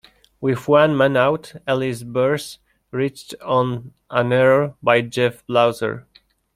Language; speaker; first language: English; non-native, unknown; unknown